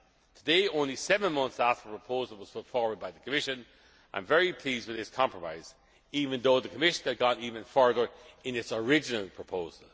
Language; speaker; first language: English; non-native, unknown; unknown